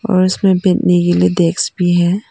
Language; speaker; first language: Hindi; non-native, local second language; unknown